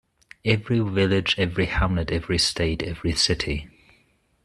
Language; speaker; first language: English; non-native, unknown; German